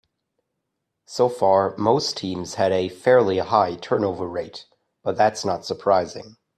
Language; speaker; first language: English; native; English